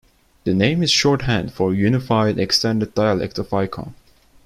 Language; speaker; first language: English; non-native, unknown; Turkish